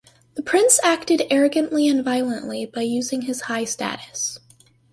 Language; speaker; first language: English; native; English